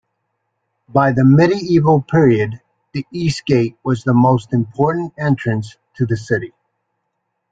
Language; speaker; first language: English; native; English